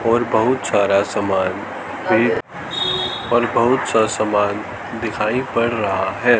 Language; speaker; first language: Hindi; native; Hindi